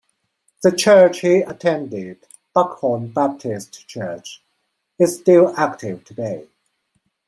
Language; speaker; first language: English; non-native, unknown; Chinese